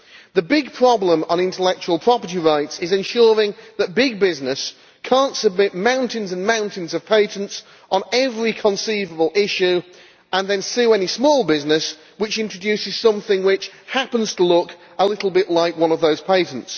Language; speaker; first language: English; native; English